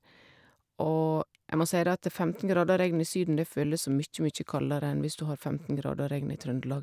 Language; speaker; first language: Norwegian; native; Norwegian